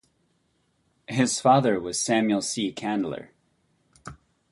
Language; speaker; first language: English; native; English